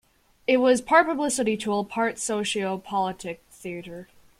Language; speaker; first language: English; native; English